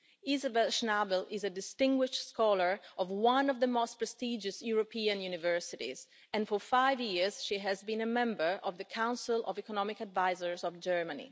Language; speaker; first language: English; non-native, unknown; Italian